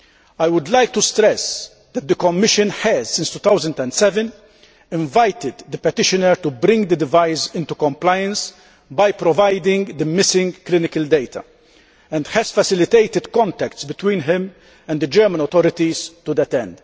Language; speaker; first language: English; non-native, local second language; Maltese